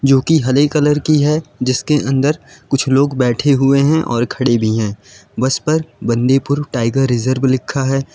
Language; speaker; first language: Hindi; native; Hindi